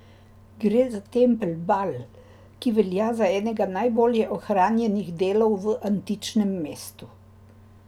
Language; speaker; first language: Slovenian; native; Slovenian